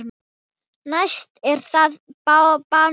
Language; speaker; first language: Icelandic; non-native, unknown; Thai